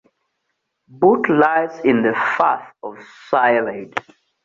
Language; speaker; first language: English; non-native, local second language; Ganda